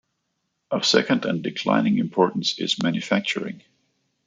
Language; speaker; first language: English; non-native, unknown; Danish